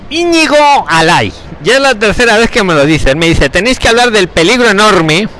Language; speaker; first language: Spanish; native; Spanish